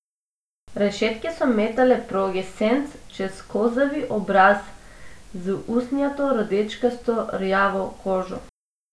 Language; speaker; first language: Slovenian; non-native, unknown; Macedonian